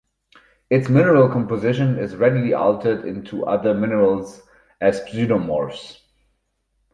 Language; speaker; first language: English; non-native, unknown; German